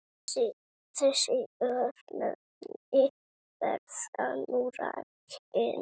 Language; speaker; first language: Icelandic; native; Icelandic